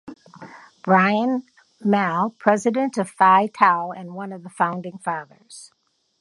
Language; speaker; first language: English; native; English